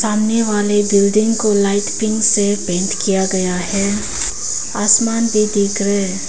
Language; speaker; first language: Hindi; non-native, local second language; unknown